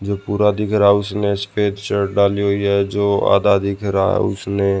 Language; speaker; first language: Hindi; native; Hindi